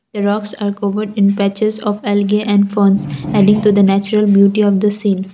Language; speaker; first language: English; non-native, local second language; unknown